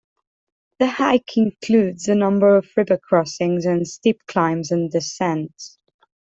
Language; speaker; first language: English; non-native, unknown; Catalan